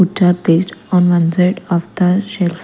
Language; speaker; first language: English; non-native, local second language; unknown